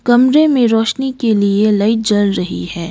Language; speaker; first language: Hindi; non-native, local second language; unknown